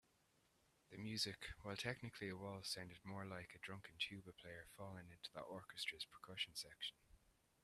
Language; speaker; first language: English; native; English